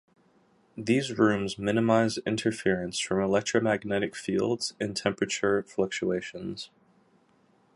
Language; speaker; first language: English; native; English